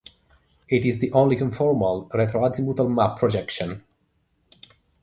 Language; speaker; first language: English; non-native, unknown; Italian